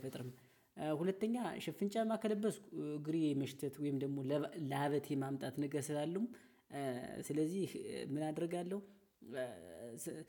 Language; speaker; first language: Amharic; native; Amharic